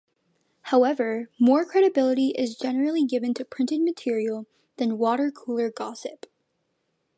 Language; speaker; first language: English; native; English